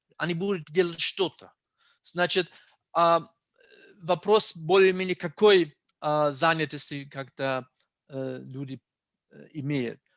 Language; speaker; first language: Russian; non-native, fluent; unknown